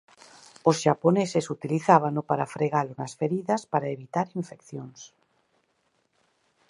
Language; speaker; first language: Galician; native; Galician